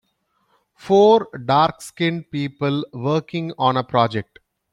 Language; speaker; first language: English; non-native, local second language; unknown